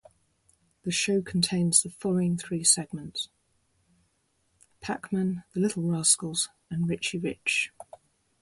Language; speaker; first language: English; native; English